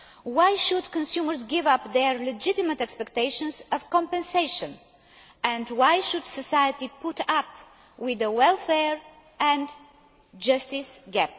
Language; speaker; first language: English; non-native, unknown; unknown